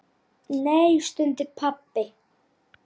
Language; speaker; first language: Icelandic; non-native, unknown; Lithuanian